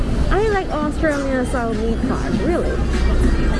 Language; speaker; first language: English; non-native, learner; Korean